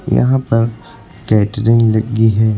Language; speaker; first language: Hindi; native; Hindi